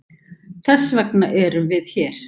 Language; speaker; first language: Icelandic; native; Icelandic